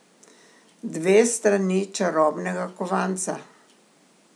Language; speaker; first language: Slovenian; native; Slovenian